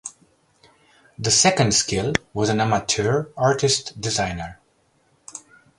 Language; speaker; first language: English; native; English